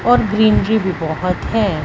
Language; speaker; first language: Hindi; non-native, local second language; Punjabi